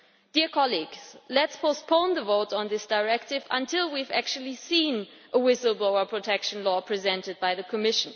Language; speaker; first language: English; non-native, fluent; German